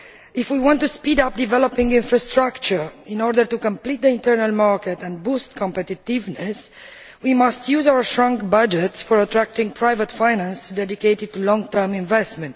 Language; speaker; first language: English; non-native, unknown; Romanian